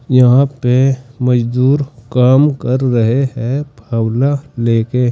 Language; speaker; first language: Hindi; native; Hindi